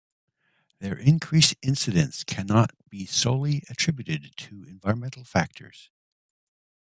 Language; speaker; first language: English; native; English